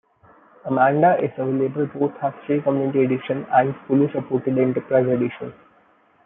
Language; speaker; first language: English; non-native, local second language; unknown